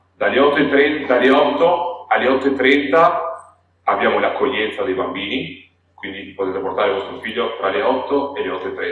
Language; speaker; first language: Italian; non-native, fluent; Polish